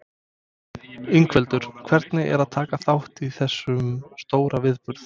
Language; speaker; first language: Icelandic; non-native, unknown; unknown